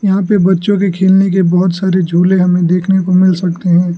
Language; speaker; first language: Hindi; non-native, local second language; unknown